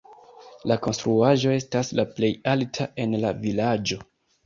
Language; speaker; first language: Esperanto; non-native, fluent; Kinyarwanda